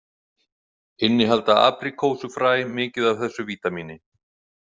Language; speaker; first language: Icelandic; native; Icelandic